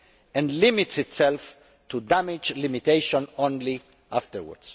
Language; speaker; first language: English; non-native, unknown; Greek